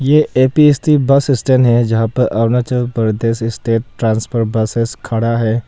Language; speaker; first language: Hindi; non-native, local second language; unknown